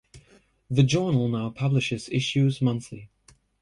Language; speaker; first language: English; non-native, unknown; German